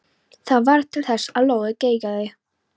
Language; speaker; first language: Icelandic; non-native, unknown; Polish